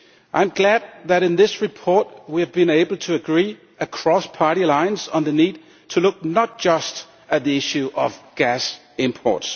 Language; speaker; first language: English; non-native, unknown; Danish